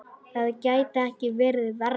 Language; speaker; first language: Icelandic; non-native, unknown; Polish